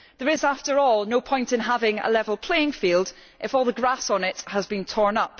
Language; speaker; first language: English; native; English